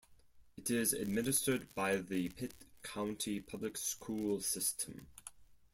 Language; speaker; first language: English; non-native, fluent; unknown